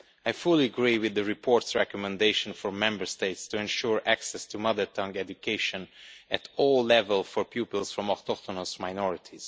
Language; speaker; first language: English; non-native, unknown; Romanian